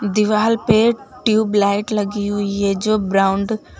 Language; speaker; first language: Hindi; non-native, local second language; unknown